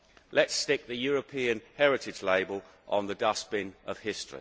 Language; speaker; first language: English; native; English